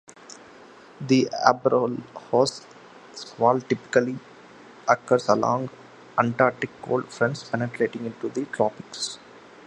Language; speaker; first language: English; non-native, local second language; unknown